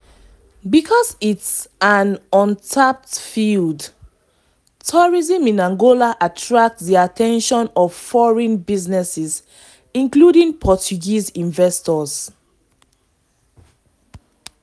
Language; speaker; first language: English; non-native, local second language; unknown